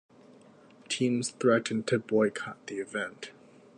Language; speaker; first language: English; native; English